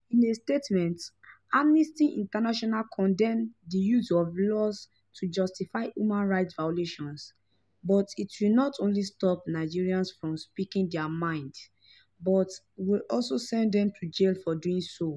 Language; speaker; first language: English; non-native, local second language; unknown